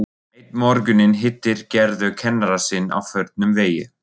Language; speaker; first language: Icelandic; non-native, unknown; German